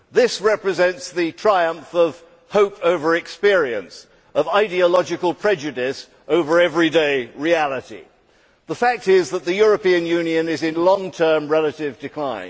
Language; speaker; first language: English; native; English